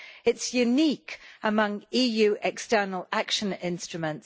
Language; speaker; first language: English; native; English